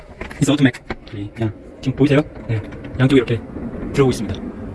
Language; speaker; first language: Korean; native; Korean